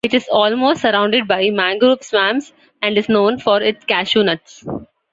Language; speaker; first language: English; non-native, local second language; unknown